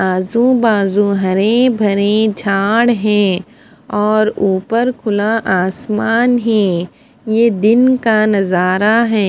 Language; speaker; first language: Hindi; non-native, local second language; Punjabi